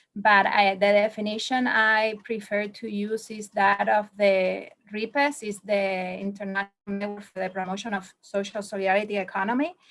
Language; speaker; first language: English; non-native, learner; Spanish